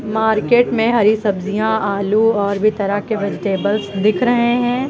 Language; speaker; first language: Hindi; native; Hindi